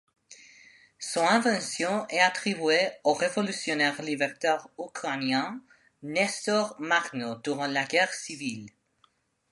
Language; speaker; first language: French; non-native, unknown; Spanish